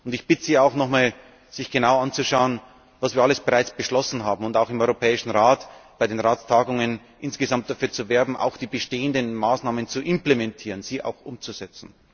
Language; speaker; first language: German; native; German